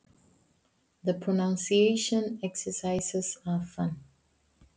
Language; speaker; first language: Icelandic; non-native, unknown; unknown